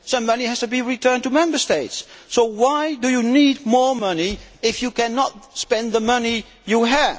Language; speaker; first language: English; non-native, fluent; Dutch